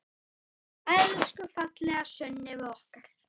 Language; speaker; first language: Icelandic; native; Icelandic